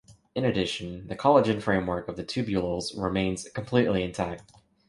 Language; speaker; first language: English; native; English